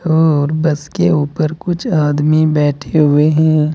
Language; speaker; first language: Hindi; native; Hindi